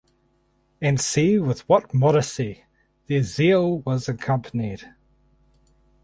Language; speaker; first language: English; native; English